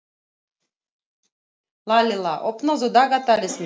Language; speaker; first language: Icelandic; non-native, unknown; Russian